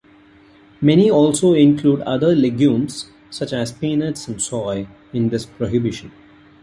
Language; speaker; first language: English; non-native, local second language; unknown